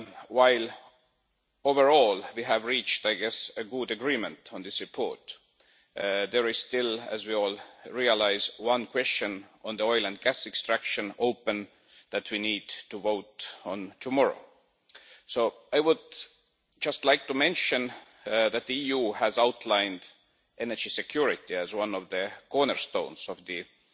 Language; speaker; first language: English; non-native, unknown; Estonian